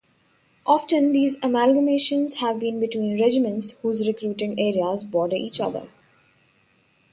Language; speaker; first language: English; non-native, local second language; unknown